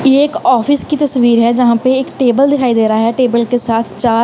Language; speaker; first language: Hindi; non-native, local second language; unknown